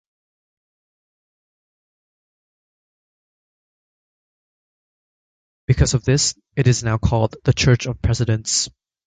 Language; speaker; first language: English; native; English